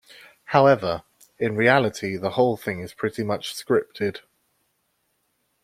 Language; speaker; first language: English; native; English